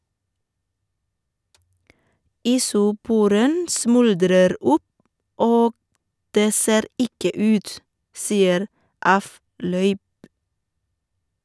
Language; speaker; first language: Norwegian; non-native, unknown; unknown